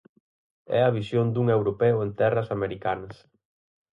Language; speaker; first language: Galician; native; Galician